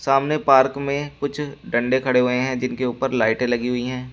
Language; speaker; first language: Hindi; native; Hindi